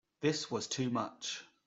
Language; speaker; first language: English; native; English